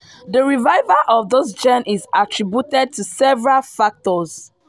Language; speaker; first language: English; non-native, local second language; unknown